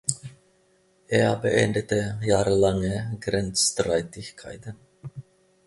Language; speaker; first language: German; non-native, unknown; Finnish